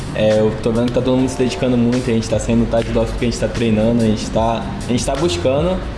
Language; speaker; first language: Portuguese; native; Portuguese